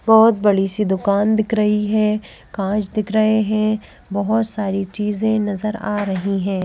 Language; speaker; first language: Hindi; native; Hindi